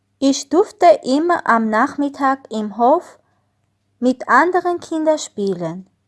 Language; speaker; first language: German; non-native, fluent; Armenian